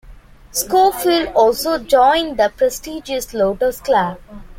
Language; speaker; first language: English; non-native, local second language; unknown